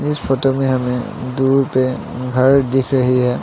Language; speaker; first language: Hindi; non-native, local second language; Assamese